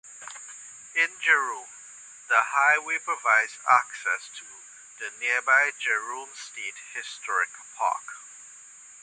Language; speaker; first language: English; native; English